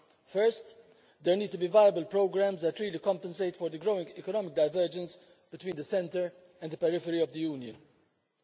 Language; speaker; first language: English; non-native, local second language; Maltese